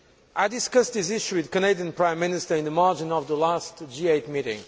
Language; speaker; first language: English; non-native, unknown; Portuguese